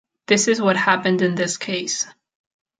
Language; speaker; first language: English; non-native, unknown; Catalan